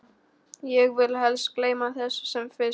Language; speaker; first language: Icelandic; non-native, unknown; Polish